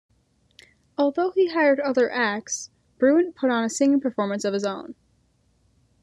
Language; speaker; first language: English; native; English